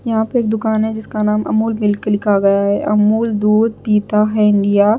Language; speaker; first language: Hindi; non-native, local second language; Punjabi